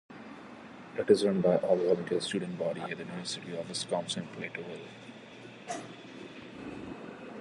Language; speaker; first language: English; non-native, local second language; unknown